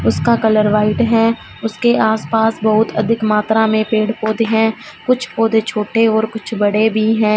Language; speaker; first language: Hindi; non-native, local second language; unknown